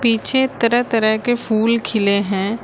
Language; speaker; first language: Hindi; native; Hindi